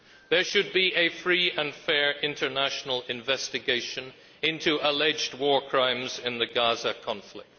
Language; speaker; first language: English; native; English